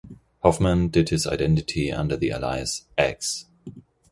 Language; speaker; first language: English; non-native, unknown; German